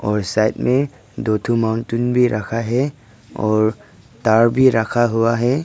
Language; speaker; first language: Hindi; non-native, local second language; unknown